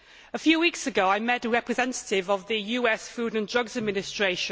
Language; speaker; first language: English; native; English